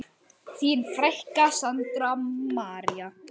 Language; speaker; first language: Icelandic; native; Icelandic